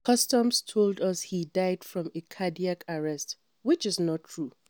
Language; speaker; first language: English; non-native, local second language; Hausa